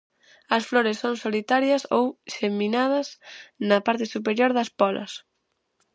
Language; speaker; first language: Galician; native; Galician